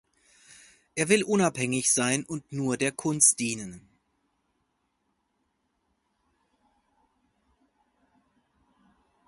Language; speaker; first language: German; native; German